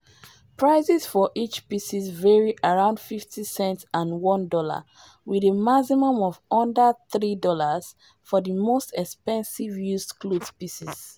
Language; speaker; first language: English; non-native, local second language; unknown